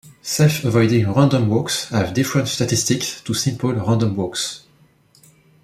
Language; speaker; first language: English; non-native, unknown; French